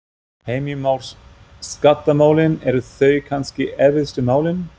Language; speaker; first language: Icelandic; non-native, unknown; German